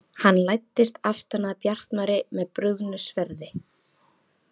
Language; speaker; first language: Icelandic; native; Icelandic